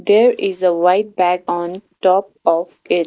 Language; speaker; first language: English; non-native, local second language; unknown